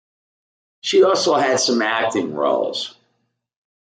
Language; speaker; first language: English; native; English